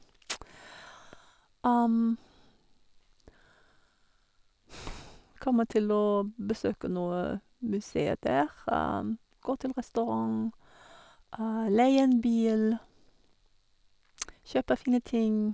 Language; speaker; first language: Norwegian; non-native, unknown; German